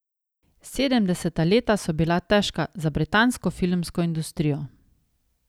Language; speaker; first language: Slovenian; native; Slovenian